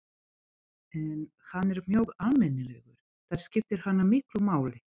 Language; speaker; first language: Icelandic; non-native, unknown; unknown